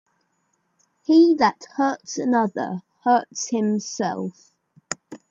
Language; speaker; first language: English; native; English